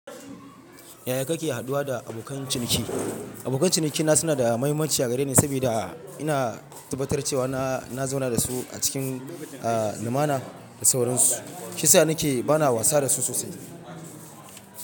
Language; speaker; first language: Hausa; non-native, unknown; Yoruba